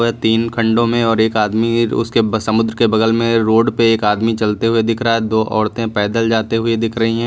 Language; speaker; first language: Hindi; native; Hindi